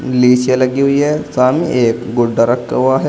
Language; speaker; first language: Hindi; native; Hindi